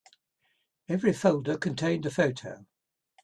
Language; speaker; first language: English; native; English